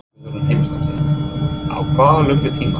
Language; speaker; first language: Icelandic; non-native, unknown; English